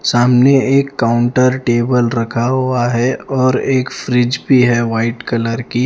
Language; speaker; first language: Hindi; non-native, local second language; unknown